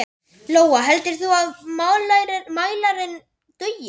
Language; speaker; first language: Icelandic; native; Icelandic